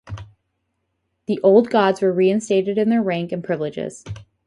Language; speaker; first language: English; native; English